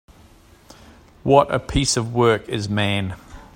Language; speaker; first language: English; native; English